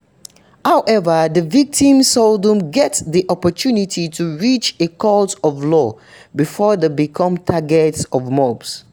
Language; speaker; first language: English; non-native, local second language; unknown